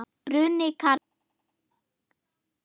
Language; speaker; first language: Icelandic; non-native, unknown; German